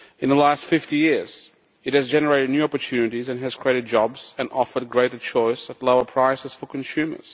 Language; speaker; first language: English; non-native, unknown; Lithuanian